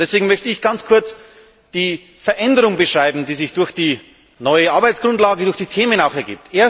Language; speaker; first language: German; native; German